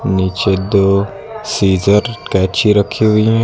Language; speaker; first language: Hindi; native; Hindi